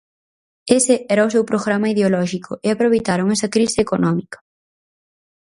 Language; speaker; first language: Galician; native; Galician